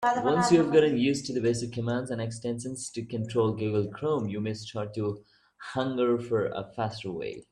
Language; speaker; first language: English; non-native, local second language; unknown